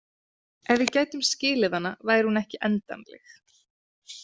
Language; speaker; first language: Icelandic; native; Icelandic